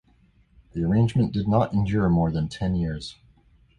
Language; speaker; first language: English; native; English